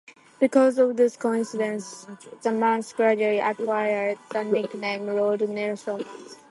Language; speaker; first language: English; native; English